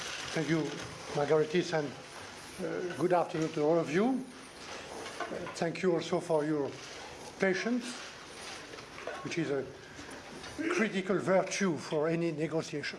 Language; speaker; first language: English; non-native, fluent; French